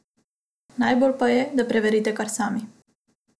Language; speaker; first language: Slovenian; non-native, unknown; Macedonian